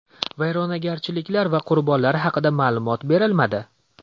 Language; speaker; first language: Uzbek; native; Uzbek